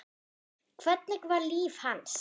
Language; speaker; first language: Icelandic; non-native, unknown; German